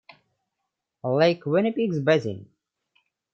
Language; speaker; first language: English; non-native, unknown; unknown